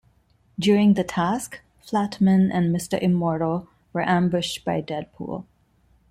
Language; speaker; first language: English; non-native, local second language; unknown